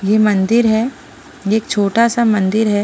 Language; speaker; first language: Hindi; non-native, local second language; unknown